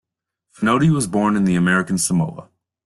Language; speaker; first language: English; native; English